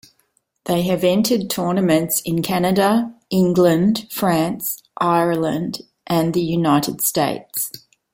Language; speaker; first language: English; native; English